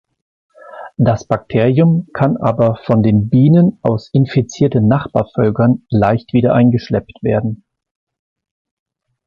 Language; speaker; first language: German; native; German